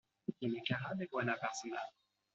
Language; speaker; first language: Spanish; non-native, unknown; French